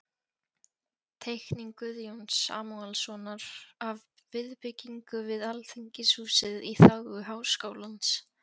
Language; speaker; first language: Icelandic; non-native, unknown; Polish